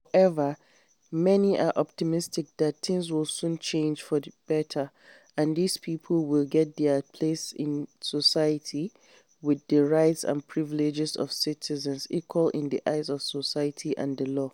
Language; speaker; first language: English; non-native, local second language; Hausa